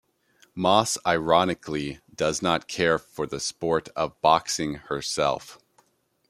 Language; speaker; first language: English; native; English